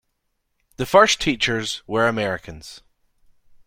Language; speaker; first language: English; native; English